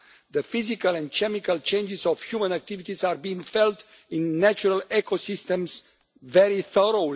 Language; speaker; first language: English; non-native, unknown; Romanian